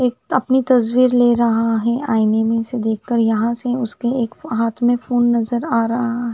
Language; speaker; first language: Hindi; non-native, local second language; Punjabi